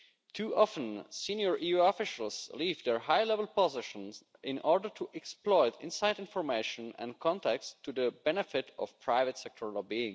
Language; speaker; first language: English; non-native, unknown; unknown